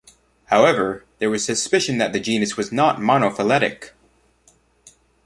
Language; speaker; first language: English; native; English